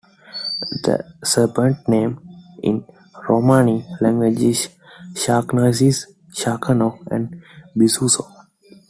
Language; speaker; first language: English; non-native, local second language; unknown